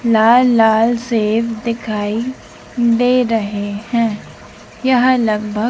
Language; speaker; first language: Hindi; native; Hindi